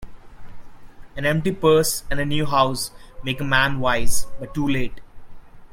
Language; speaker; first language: English; non-native, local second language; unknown